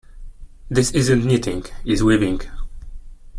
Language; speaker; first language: English; non-native, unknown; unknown